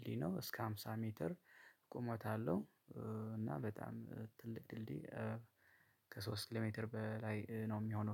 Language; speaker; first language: Amharic; native; Amharic